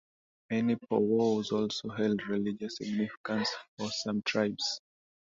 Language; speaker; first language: English; non-native, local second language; Swahili